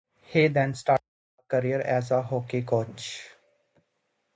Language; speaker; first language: English; native; English